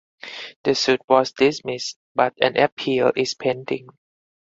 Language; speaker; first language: English; non-native, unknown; Thai